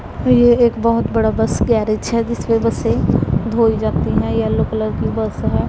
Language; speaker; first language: Hindi; non-native, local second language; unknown